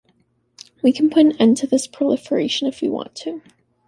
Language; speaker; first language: English; native; English